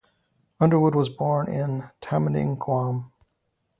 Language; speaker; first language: English; native; English